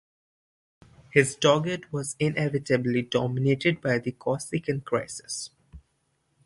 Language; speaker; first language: English; non-native, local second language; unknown